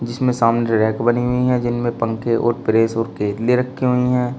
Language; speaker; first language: Hindi; native; Hindi